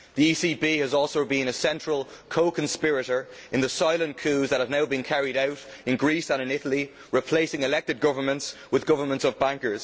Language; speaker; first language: English; native; English